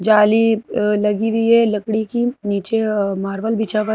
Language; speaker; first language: Hindi; native; Hindi